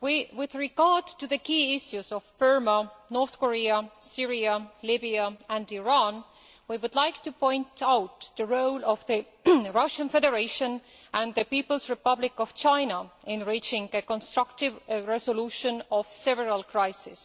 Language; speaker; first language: English; non-native, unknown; Estonian